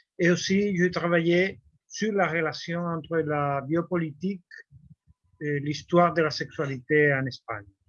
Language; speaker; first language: French; non-native, fluent; Spanish